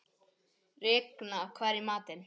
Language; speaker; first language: Icelandic; non-native, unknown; English